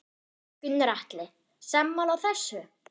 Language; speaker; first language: Icelandic; non-native, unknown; German